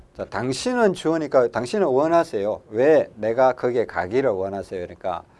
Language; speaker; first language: Korean; native; Korean